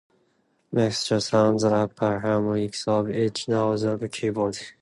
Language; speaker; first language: English; non-native, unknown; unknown